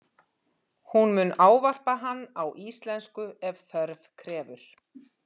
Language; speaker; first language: Icelandic; native; Icelandic